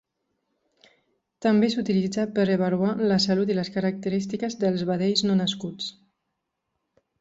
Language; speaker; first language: Catalan; non-native, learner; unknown